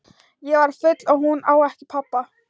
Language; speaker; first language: Icelandic; non-native, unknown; Thai